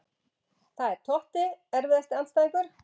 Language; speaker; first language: Icelandic; native; Icelandic